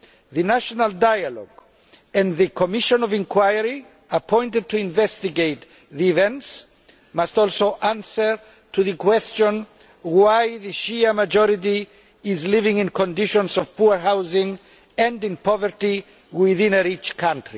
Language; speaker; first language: English; non-native, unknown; Greek